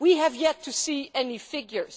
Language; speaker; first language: English; non-native, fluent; Dutch